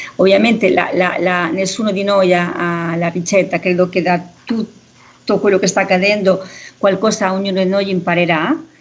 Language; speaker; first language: Italian; non-native, related language; Spanish